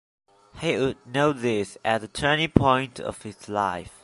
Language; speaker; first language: English; non-native, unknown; Chinese